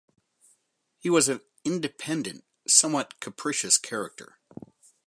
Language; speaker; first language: English; native; English